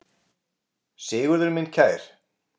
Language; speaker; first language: Icelandic; native; Icelandic